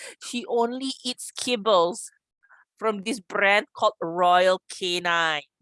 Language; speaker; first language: English; non-native, local second language; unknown